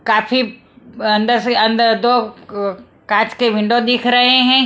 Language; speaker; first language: Hindi; non-native, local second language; Punjabi